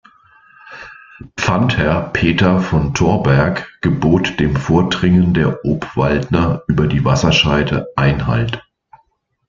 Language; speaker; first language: German; native; German